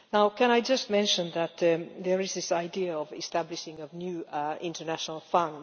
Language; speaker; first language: English; non-native, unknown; Finnish